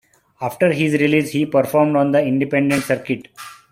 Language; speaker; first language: English; non-native, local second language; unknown